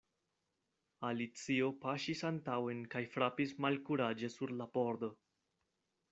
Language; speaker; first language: Esperanto; non-native, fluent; Spanish